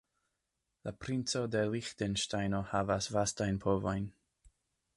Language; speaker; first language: Esperanto; non-native, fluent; English